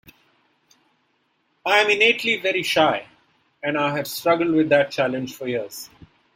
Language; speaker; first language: English; non-native, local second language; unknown